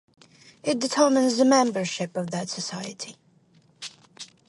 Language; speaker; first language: English; non-native, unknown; Ukrainian